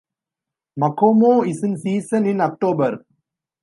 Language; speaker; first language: English; non-native, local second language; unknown